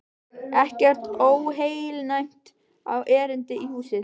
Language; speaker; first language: Icelandic; native; Icelandic